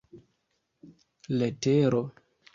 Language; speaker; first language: Esperanto; non-native, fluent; Kinyarwanda